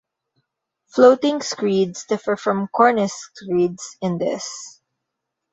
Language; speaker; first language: English; non-native, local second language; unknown